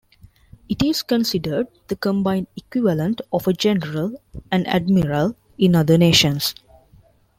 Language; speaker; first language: English; non-native, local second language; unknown